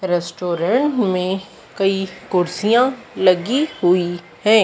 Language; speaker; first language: Hindi; native; Hindi